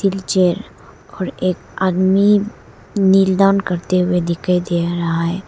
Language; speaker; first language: Hindi; non-native, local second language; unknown